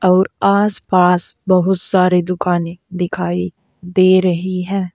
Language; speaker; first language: Hindi; native; Hindi